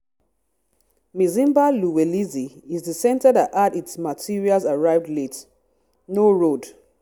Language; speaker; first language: English; non-native, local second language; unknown